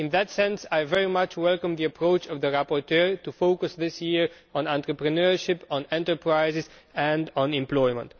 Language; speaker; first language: English; non-native, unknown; Romanian